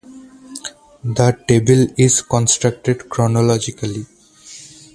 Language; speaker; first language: English; non-native, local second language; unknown